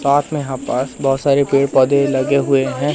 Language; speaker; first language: Hindi; native; Hindi